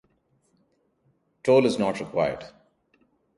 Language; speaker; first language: English; non-native, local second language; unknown